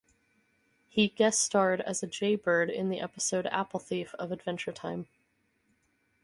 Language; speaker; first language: English; native; English